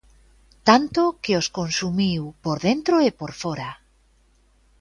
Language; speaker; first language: Galician; native; Galician